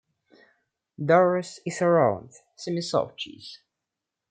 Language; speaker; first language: English; non-native, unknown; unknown